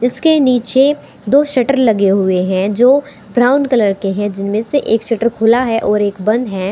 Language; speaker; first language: Hindi; native; Hindi